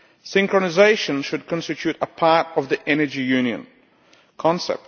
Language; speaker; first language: English; non-native, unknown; Lithuanian